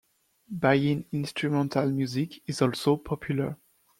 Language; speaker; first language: English; non-native, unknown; French